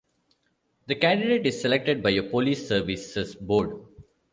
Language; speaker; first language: English; non-native, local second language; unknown